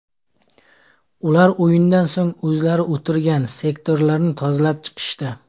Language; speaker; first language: Uzbek; native; Uzbek